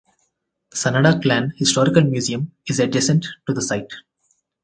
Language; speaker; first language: English; non-native, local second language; Telugu